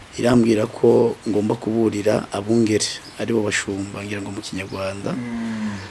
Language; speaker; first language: Kinyarwanda; non-native, related language; Rundi